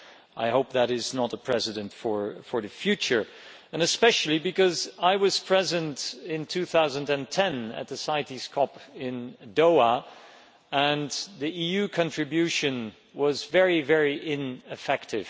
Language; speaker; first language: English; non-native, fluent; Dutch